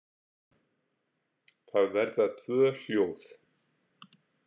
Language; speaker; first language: Icelandic; native; Icelandic